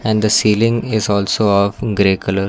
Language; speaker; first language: English; non-native, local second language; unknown